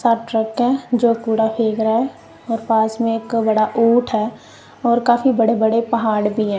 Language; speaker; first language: Hindi; non-native, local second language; Punjabi